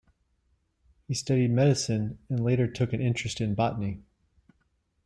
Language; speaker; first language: English; native; English